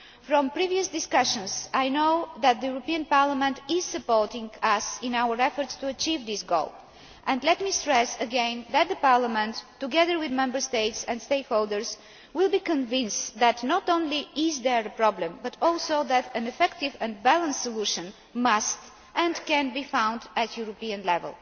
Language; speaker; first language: English; non-native, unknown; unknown